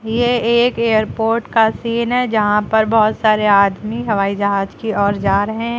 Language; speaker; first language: Hindi; native; Hindi